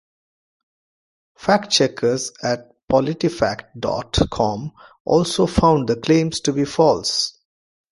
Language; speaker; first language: English; non-native, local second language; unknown